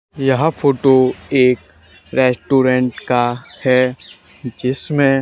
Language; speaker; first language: Hindi; native; Hindi